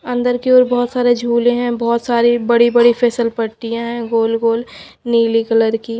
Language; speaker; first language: Hindi; non-native, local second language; Punjabi